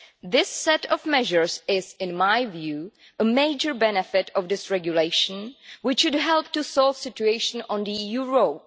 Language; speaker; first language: English; non-native, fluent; Czech